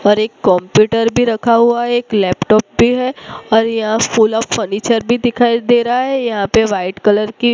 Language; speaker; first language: Hindi; non-native, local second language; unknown